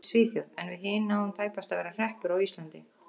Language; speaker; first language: Icelandic; native; Icelandic